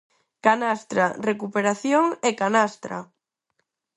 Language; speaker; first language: Galician; non-native, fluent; Spanish